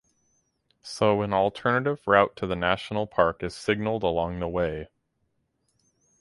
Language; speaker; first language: English; native; English